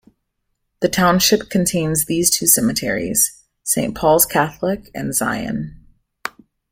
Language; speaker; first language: English; native; English